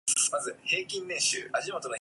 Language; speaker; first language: English; non-native, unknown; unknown